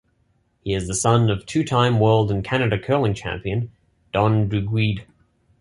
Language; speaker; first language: English; native; English